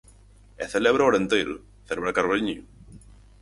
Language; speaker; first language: Galician; native; Galician